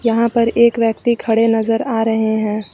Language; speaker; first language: Hindi; native; Hindi